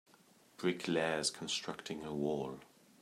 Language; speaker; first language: English; native; English